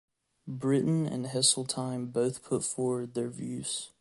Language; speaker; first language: English; native; English